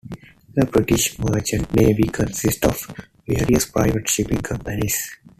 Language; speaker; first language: English; non-native, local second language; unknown